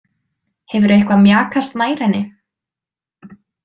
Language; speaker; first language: Icelandic; native; Icelandic